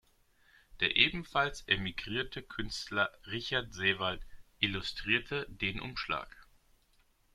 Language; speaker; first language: German; non-native, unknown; Greek